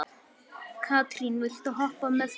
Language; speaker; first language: Icelandic; native; Icelandic